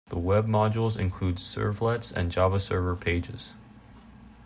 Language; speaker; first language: English; native; English